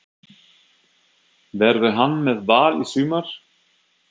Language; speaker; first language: Icelandic; non-native, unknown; German